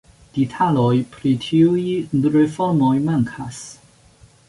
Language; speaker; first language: Esperanto; non-native, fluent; Chinese